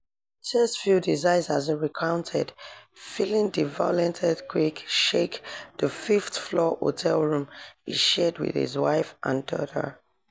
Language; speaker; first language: English; non-native, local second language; Yoruba